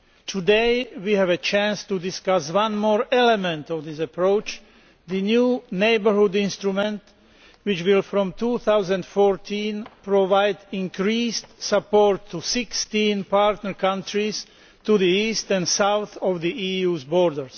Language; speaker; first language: English; non-native, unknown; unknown